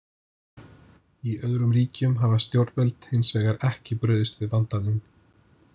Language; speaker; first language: Icelandic; non-native, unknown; English